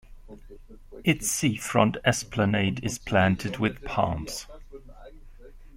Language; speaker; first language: English; non-native, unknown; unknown